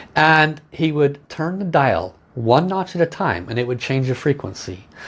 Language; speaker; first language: English; native; English